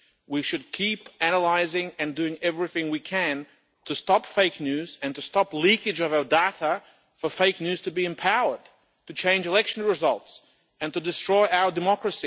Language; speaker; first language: English; non-native, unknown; Lithuanian